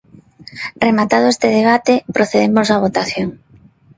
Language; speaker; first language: Galician; non-native, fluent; Spanish